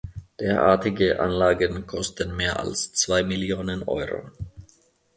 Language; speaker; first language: German; non-native, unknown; Finnish